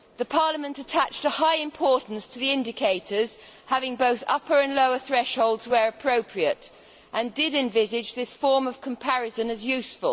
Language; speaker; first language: English; native; English